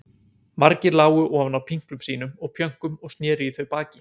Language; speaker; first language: Icelandic; native; Icelandic